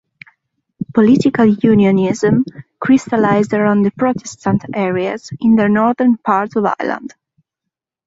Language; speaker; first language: English; non-native, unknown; Italian